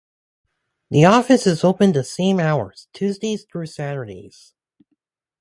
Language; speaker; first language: English; native; English